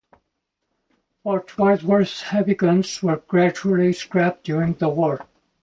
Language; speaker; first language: English; non-native, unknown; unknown